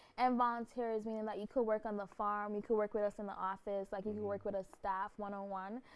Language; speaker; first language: English; native; English